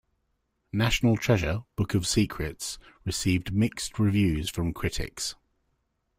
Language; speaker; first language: English; native; English